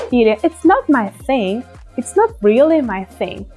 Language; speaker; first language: English; non-native, fluent; Russian